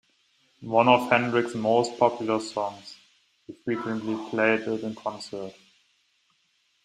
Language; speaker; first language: English; non-native, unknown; German